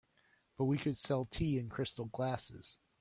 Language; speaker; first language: English; native; English